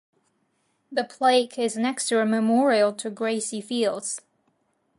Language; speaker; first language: English; non-native, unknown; Japanese